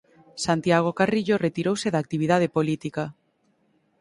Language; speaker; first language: Galician; native; Galician